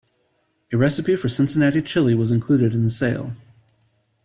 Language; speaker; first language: English; native; English